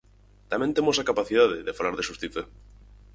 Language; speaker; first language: Galician; native; Galician